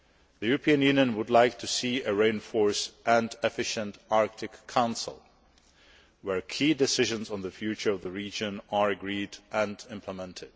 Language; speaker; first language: English; non-native, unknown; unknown